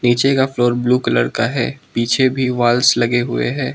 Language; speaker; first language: Hindi; non-native, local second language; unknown